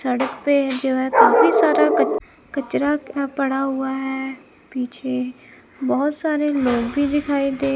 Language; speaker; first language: Hindi; non-native, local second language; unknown